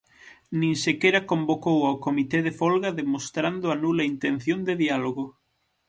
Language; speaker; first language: Galician; native; Galician